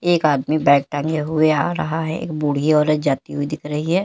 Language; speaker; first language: Hindi; native; Hindi